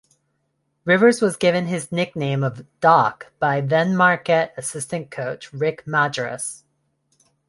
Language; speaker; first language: English; non-native, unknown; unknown